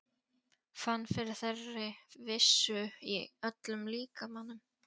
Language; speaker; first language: Icelandic; non-native, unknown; Polish